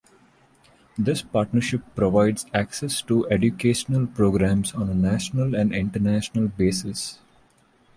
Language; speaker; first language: English; non-native, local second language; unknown